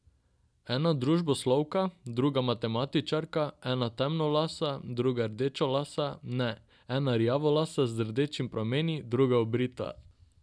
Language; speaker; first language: Slovenian; non-native, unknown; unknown